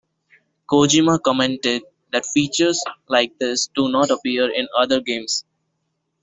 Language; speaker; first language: English; non-native, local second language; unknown